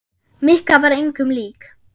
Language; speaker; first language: Icelandic; non-native, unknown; German